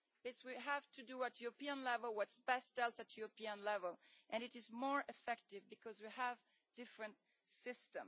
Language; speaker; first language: English; non-native, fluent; Italian